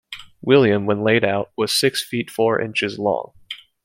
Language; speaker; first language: English; native; English